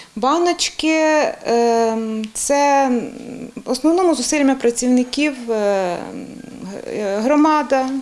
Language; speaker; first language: Ukrainian; native; Ukrainian